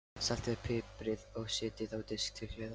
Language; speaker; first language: Icelandic; non-native, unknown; Lithuanian